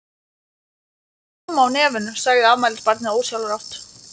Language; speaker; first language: Icelandic; non-native, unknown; Lithuanian